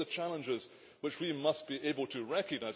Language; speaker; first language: English; native; English